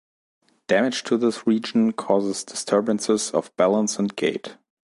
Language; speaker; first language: English; non-native, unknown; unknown